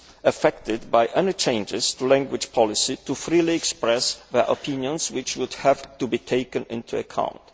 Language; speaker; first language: English; non-native, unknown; Polish